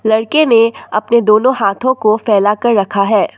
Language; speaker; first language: Hindi; non-native, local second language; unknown